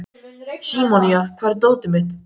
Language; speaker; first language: Icelandic; native; Icelandic